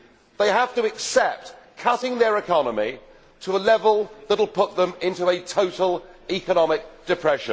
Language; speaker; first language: English; native; English